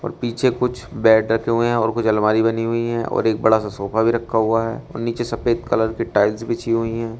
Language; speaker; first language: Hindi; native; Hindi